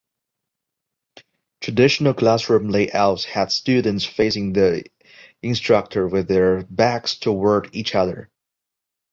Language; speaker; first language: English; non-native, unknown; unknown